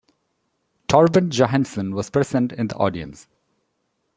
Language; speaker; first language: English; non-native, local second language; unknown